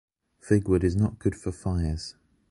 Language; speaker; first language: English; native; English